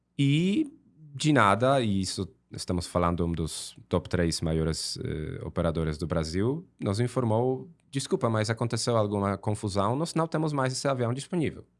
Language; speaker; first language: Portuguese; non-native, fluent; Polish